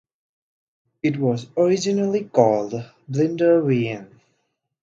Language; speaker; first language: English; non-native, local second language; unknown